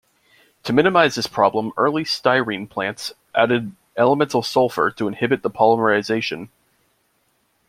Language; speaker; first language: English; native; English